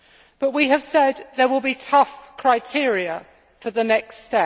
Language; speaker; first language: English; native; English